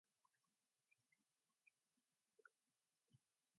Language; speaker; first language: English; non-native, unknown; Mongolian